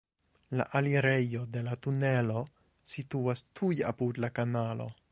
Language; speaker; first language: Esperanto; non-native, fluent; English